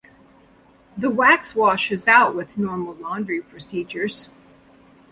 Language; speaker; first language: English; native; English